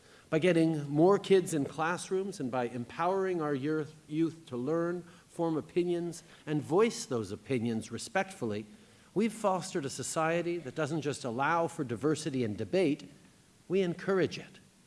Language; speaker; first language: English; native; English